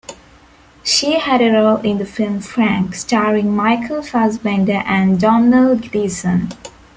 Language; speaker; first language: English; non-native, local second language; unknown